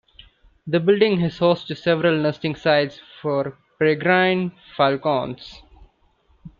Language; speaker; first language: English; non-native, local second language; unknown